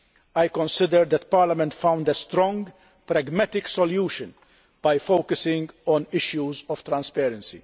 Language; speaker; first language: English; non-native, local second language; Maltese